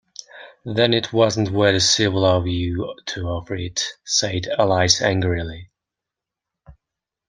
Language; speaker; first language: English; non-native, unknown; Mongolian